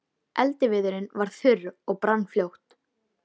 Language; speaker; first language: Icelandic; native; Icelandic